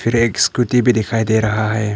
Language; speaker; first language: Hindi; non-native, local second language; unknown